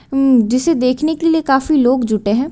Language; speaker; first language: Hindi; native; Hindi